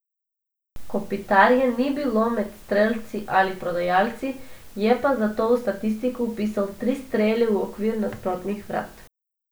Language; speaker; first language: Slovenian; non-native, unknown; Macedonian